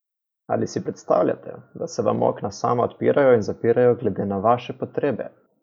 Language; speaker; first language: Slovenian; native; Slovenian